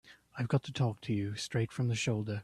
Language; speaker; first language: English; native; English